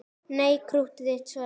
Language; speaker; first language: Icelandic; native; Icelandic